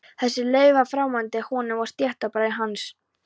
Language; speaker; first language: Icelandic; non-native, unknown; Polish